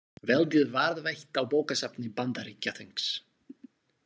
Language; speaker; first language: Icelandic; non-native, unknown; Slovak